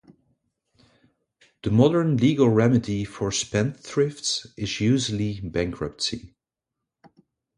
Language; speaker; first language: English; non-native, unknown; Dutch